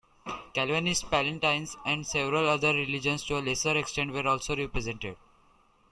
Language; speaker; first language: English; native; English